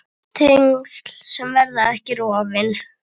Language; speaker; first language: Icelandic; native; Icelandic